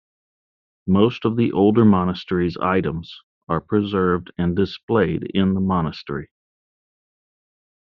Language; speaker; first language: English; native; English